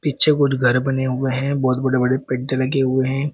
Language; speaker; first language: Hindi; native; Hindi